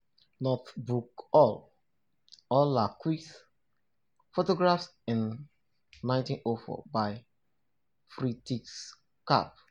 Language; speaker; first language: English; non-native, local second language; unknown